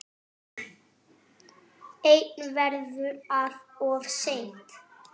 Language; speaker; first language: Icelandic; non-native, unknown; French